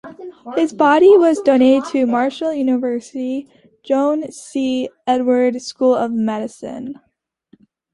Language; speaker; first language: English; native; English